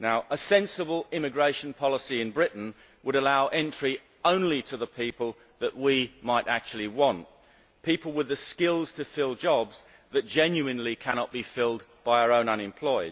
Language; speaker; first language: English; native; English